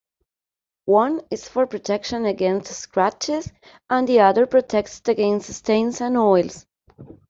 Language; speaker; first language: English; non-native, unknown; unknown